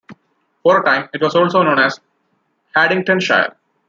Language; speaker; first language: English; non-native, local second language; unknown